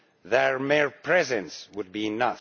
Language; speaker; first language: English; non-native, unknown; Estonian